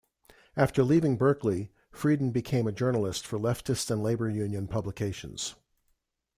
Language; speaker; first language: English; native; English